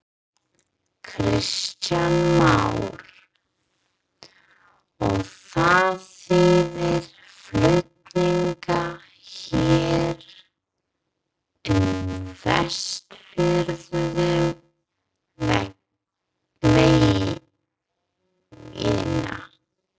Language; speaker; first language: Icelandic; non-native, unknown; English